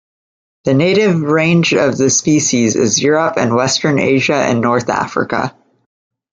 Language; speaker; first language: English; native; English